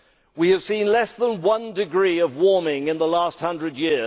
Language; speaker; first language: English; native; English